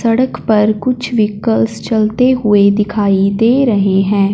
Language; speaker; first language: Hindi; non-native, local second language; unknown